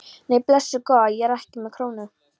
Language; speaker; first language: Icelandic; non-native, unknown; Polish